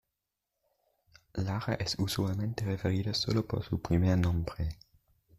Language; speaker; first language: Spanish; native; Spanish